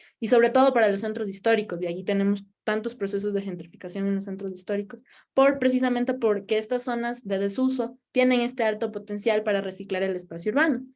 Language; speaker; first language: Spanish; native; Spanish